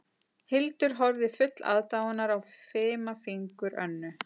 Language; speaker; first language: Icelandic; native; Icelandic